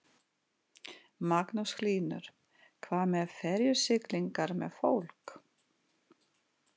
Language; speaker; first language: Icelandic; non-native, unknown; Russian